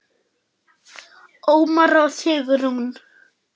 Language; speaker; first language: Icelandic; non-native, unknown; German